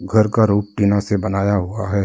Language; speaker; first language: Hindi; non-native, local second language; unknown